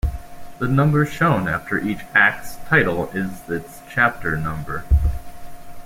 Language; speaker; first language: English; native; English